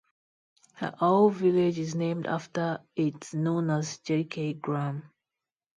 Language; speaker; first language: English; non-native, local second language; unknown